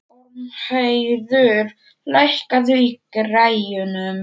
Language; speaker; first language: Icelandic; non-native, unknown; Polish